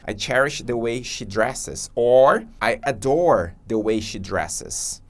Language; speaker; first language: English; non-native, fluent; Portuguese